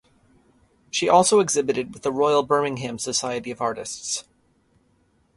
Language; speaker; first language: English; native; English